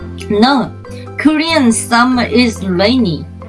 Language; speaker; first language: English; non-native, learner; Korean